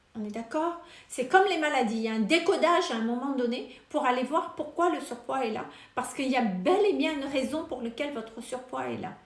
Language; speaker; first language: French; non-native, local second language; Malagasy